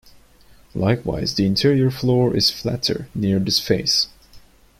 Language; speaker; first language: English; non-native, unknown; Turkish